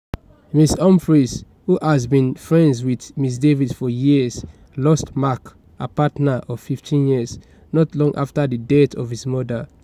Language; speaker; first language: English; non-native, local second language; Yoruba